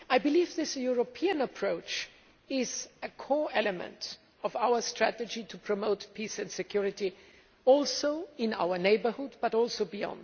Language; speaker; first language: English; non-native, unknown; German